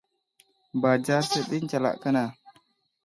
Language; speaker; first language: English; non-native, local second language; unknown